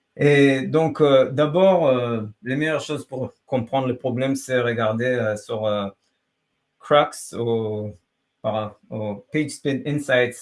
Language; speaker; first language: French; non-native, fluent; Hebrew